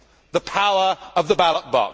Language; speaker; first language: English; native; English